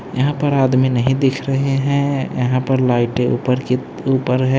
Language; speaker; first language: Hindi; native; Hindi